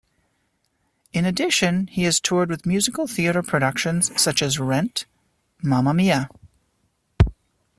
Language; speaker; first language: English; native; English